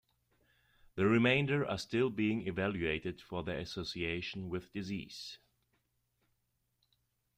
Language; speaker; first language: English; non-native, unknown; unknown